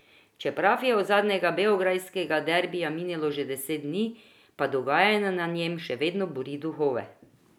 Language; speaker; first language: Slovenian; non-native, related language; Croatian